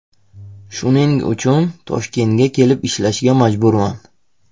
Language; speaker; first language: Uzbek; non-native, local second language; Tajik